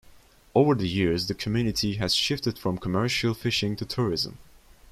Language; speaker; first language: English; non-native, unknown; Turkish